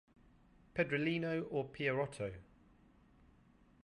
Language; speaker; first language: English; native; English